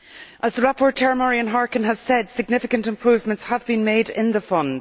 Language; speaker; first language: English; native; English